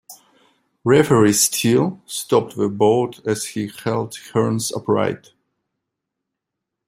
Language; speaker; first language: English; non-native, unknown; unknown